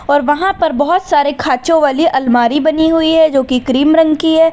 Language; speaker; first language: Hindi; native; Hindi